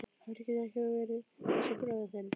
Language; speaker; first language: Icelandic; native; Icelandic